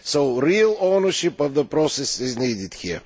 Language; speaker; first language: English; non-native, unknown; Bulgarian